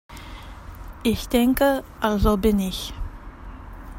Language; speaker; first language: German; non-native, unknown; English